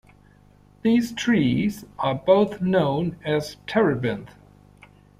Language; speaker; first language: English; non-native, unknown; German